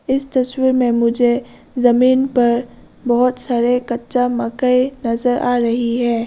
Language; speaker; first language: Hindi; non-native, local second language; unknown